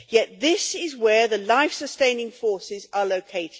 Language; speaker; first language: English; native; English